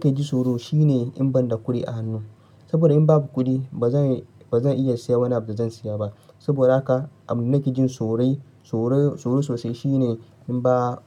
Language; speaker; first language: Hausa; non-native, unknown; Yoruba